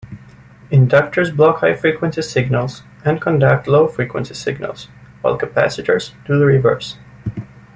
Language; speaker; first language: English; native; English